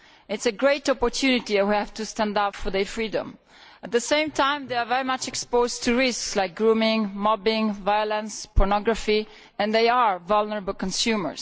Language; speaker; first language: English; non-native, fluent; Italian